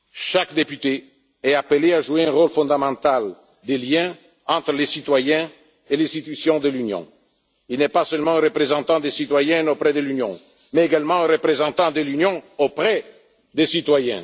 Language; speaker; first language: French; non-native, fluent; Italian